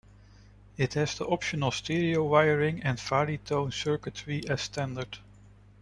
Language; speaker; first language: English; non-native, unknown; Dutch